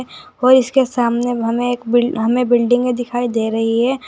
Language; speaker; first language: Hindi; native; Hindi